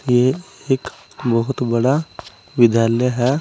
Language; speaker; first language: Hindi; native; Hindi